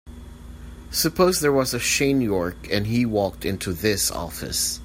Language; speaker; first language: English; non-native, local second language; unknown